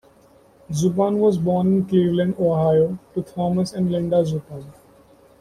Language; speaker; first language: English; non-native, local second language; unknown